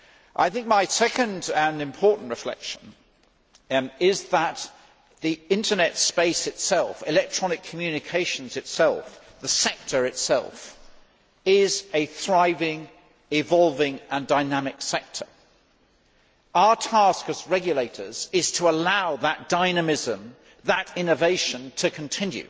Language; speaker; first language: English; native; English